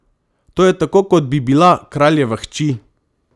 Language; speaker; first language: Slovenian; non-native, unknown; Macedonian